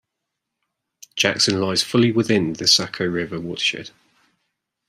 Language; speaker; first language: English; native; English